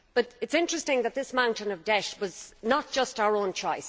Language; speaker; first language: English; native; English